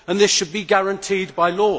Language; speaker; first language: English; native; English